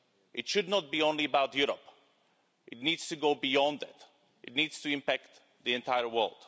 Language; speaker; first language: English; non-native, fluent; Slovak